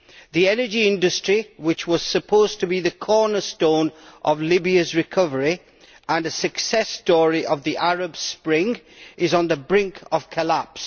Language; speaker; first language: English; native; English